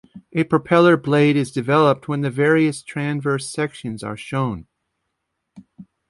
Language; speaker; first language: English; native; English